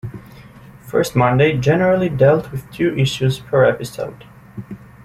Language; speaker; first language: English; native; English